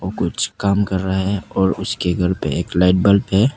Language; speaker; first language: Hindi; non-native, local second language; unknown